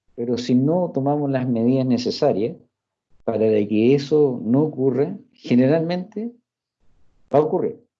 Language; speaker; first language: Spanish; early bilingual, heritage; Spanish